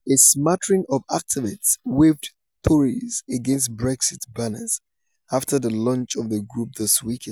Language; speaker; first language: English; non-native, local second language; Yoruba